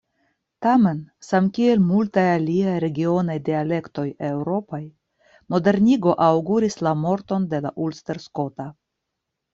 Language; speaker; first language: Esperanto; non-native, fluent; Russian